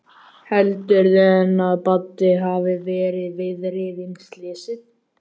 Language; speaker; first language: Icelandic; native; Icelandic